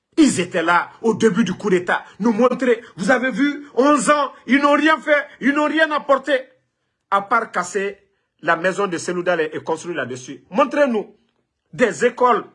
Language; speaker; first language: French; non-native, local second language; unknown